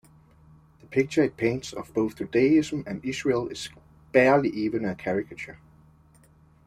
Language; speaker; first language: English; native; English